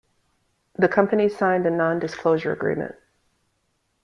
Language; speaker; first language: English; native; English